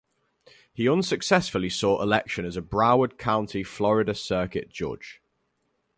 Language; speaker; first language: English; native; English